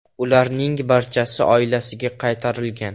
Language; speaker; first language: Uzbek; non-native, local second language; Russian